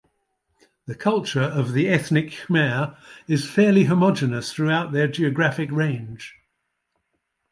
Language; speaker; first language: English; native; English